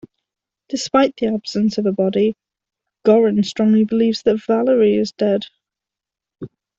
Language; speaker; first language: English; non-native, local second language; Welsh